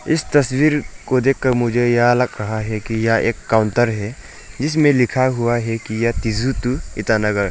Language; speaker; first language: Hindi; non-native, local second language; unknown